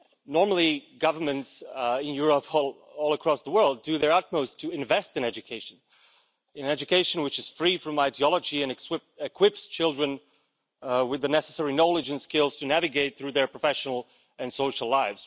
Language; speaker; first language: English; non-native, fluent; Slovak